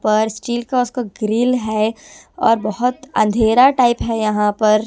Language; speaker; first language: Hindi; non-native, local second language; Punjabi